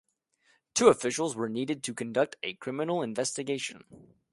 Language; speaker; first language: English; native; English